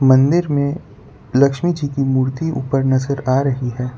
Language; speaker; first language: Hindi; non-native, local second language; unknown